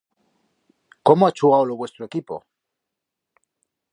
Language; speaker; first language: Aragonese; native; Aragonese